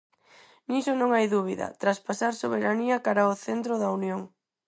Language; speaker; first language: Galician; non-native, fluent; Spanish